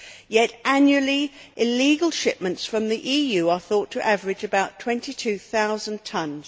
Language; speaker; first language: English; native; English